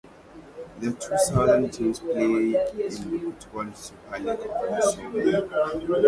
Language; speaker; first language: English; non-native, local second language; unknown